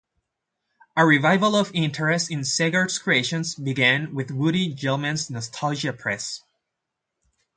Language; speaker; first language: English; native; English